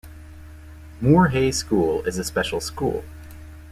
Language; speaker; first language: English; native; English